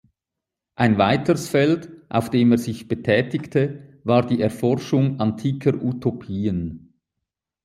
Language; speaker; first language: German; native; German